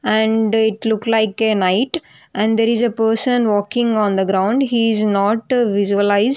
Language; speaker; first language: English; non-native, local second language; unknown